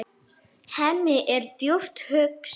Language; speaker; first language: Icelandic; non-native, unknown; Arabic